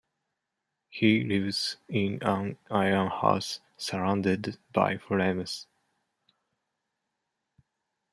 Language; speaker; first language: English; non-native, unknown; Japanese